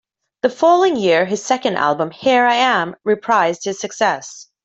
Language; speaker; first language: English; native; English